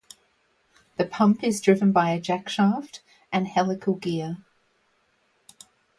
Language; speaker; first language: English; native; English